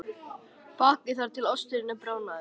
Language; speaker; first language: Icelandic; native; Icelandic